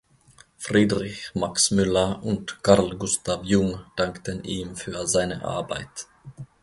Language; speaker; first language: German; non-native, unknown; Finnish